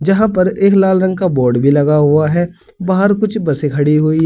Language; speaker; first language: Hindi; native; Hindi